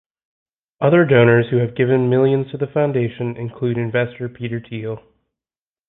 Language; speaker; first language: English; native; English